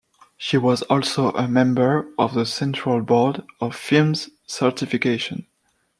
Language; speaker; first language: English; non-native, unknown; French